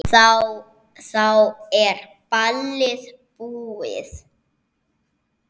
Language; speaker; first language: Icelandic; native; Icelandic